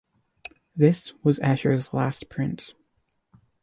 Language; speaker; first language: English; native; English